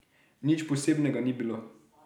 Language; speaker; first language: Slovenian; native; Slovenian